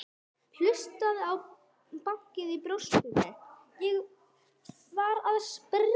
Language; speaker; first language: Icelandic; non-native, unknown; English